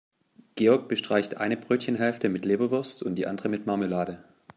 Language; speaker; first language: German; native; German